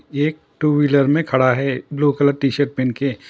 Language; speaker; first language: Hindi; non-native, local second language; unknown